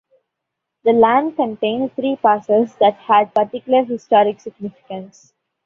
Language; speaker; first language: English; non-native, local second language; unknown